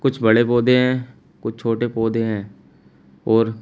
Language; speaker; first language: Hindi; native; Hindi